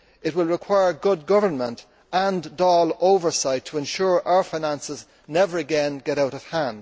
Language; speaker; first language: English; native; English